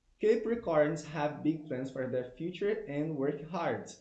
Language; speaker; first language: English; non-native, fluent; Portuguese